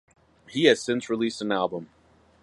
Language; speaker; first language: English; native; English